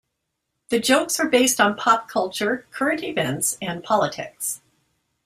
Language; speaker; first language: English; native; English